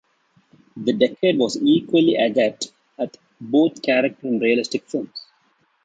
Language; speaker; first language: English; non-native, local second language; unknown